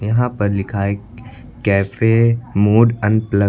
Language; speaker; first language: Hindi; native; Hindi